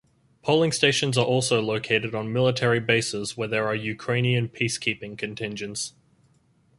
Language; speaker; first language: English; native; English